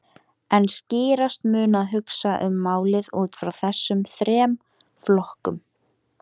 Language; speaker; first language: Icelandic; native; Icelandic